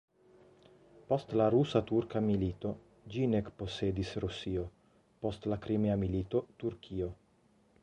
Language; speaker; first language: Esperanto; non-native, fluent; Italian